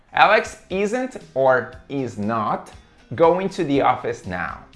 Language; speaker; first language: English; non-native, fluent; Portuguese